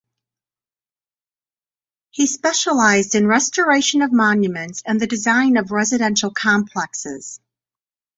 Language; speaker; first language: English; native; English